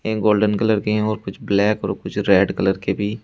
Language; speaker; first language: Hindi; native; Hindi